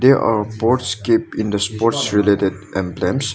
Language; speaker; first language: English; non-native, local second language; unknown